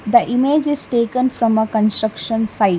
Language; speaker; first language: English; non-native, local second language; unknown